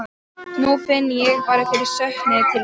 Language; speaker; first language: Icelandic; non-native, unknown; Polish